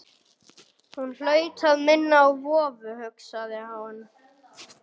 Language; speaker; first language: Icelandic; non-native, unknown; German